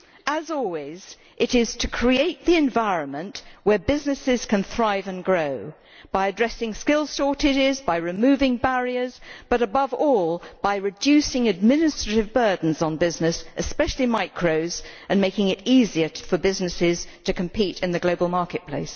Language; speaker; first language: English; native; English